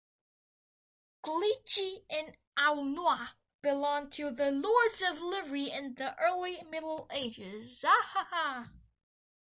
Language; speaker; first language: English; native; English